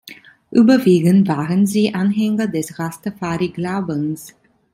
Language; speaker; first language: German; non-native, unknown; Italian